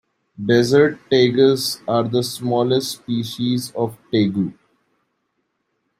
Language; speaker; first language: English; non-native, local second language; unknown